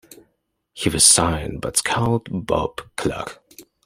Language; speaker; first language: English; non-native, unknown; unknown